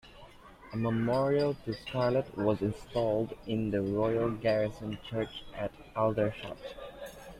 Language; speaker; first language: English; native; English